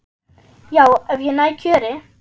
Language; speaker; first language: Icelandic; non-native, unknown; German